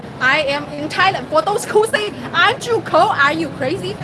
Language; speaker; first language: English; non-native, fluent; Chinese